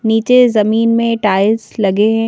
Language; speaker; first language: Hindi; native; Hindi